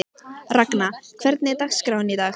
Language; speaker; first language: Icelandic; native; Icelandic